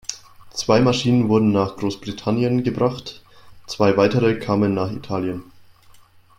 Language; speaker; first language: German; native; German